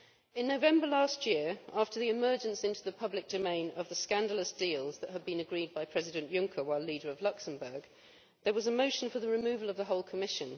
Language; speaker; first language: English; native; English